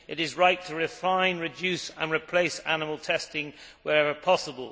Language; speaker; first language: English; native; English